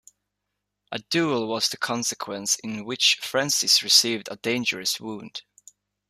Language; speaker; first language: English; native; English